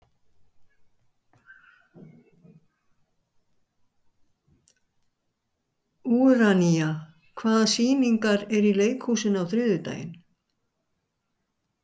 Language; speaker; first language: Icelandic; native; Icelandic